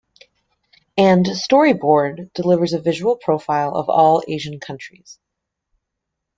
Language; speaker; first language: English; native; English